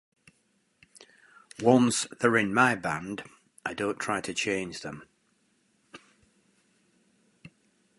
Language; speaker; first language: English; native; English